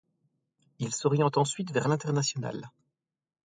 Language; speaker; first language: French; native; French